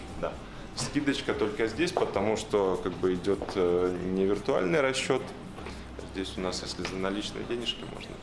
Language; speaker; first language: Russian; native; Russian